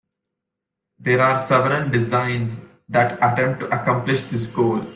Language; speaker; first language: English; non-native, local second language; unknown